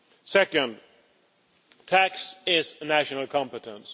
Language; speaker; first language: English; non-native, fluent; Swedish